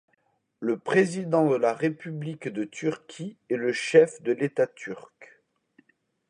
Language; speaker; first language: French; native; French